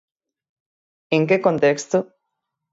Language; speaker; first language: Galician; native; Galician